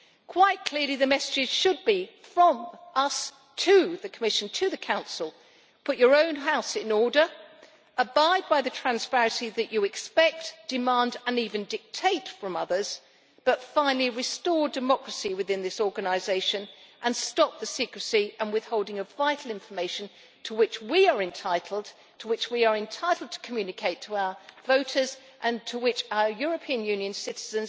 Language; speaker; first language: English; native; English